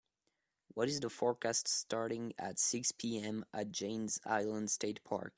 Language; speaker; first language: English; non-native, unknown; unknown